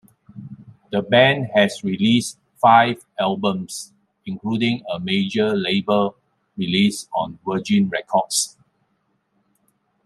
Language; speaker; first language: English; non-native, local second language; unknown